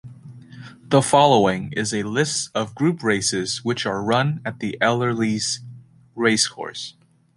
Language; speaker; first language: English; native; English